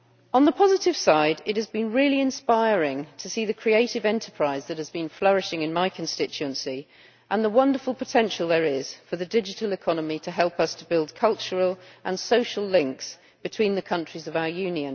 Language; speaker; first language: English; native; English